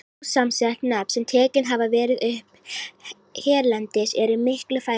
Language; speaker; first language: Icelandic; native; Icelandic